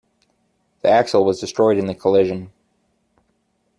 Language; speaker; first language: English; native; English